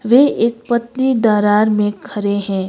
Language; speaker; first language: Hindi; non-native, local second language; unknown